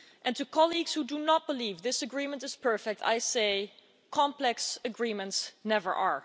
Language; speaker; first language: English; non-native, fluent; Dutch